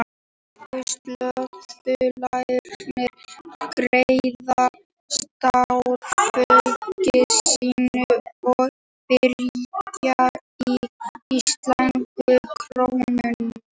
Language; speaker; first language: Icelandic; native; Icelandic